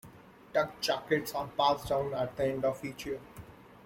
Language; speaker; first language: English; non-native, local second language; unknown